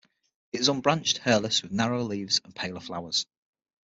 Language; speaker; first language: English; native; English